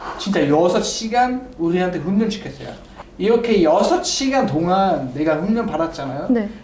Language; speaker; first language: Korean; non-native, fluent; German